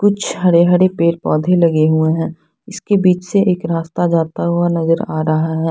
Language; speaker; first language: Hindi; non-native, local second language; Punjabi